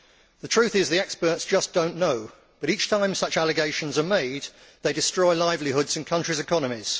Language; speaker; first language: English; native; English